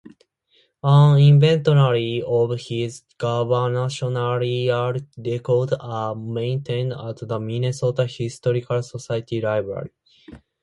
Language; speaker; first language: English; non-native, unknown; Japanese